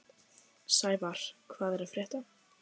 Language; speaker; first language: Icelandic; native; Icelandic